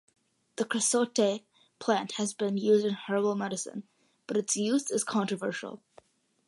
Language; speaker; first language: English; early bilingual, other home language; Malayalam